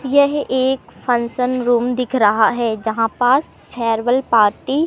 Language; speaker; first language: Hindi; native; Hindi